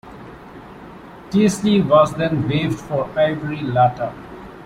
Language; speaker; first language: English; non-native, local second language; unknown